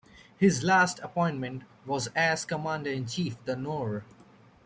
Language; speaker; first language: English; native; English